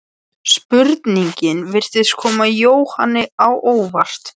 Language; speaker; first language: Icelandic; non-native, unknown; Polish